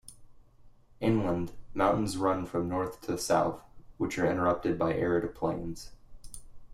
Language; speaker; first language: English; native; English